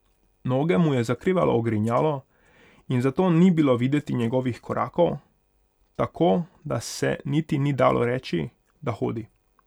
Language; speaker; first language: Slovenian; non-native, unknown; Hungarian